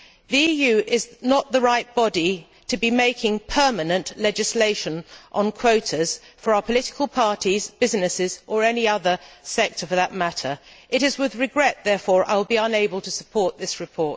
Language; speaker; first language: English; native; English